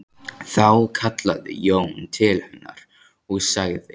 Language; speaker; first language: Icelandic; native; Icelandic